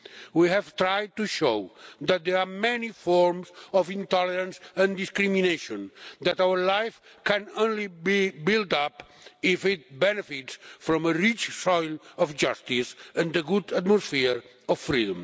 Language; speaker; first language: English; non-native, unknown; Catalan